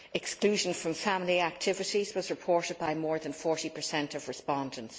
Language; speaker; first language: English; native; English